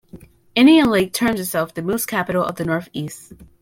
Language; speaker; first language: English; native; English